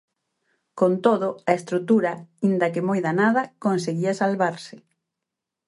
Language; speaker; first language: Galician; native; Galician